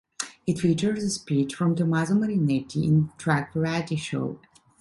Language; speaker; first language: English; non-native, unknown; Italian